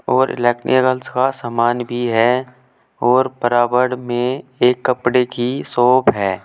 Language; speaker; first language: Hindi; native; Hindi